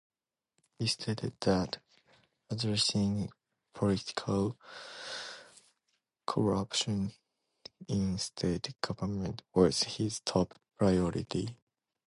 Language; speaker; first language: English; non-native, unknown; Japanese